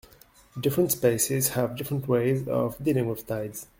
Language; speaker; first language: English; non-native, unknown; French